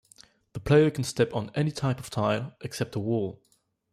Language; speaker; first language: English; non-native, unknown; French